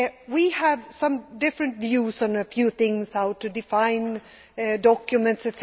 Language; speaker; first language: English; non-native, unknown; Swedish